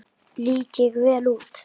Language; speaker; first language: Icelandic; native; Icelandic